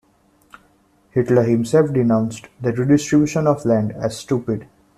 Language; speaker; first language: English; non-native, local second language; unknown